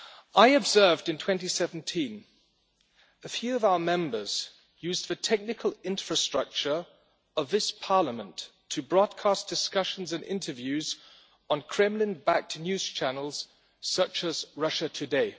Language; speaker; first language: English; non-native, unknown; German